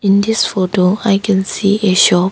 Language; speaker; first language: English; non-native, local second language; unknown